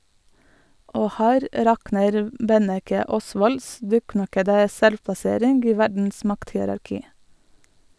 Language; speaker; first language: Norwegian; non-native, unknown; Latvian